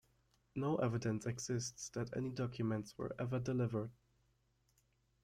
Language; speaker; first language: English; non-native, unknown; German